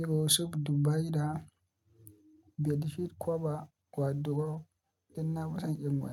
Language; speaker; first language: Hausa; native; Hausa